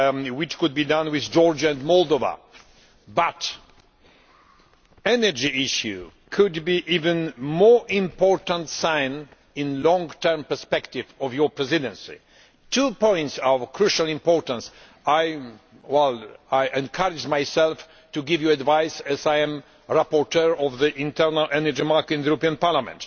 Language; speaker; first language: English; non-native, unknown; Polish